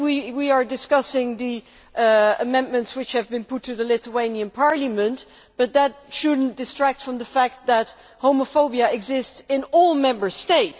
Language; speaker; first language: English; non-native, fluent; Dutch